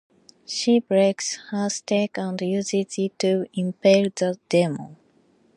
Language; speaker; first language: English; non-native, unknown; Japanese